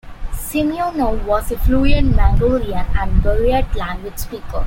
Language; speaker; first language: English; non-native, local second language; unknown